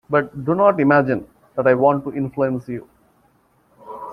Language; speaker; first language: English; non-native, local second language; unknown